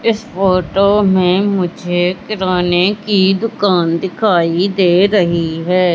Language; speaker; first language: Hindi; native; Hindi